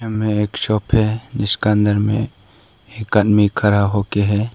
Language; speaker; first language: Hindi; non-native, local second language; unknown